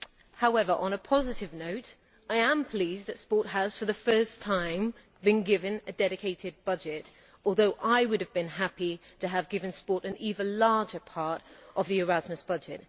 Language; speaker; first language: English; native; English